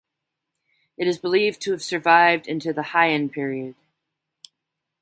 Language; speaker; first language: English; native; English